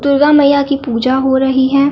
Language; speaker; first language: Hindi; native; Hindi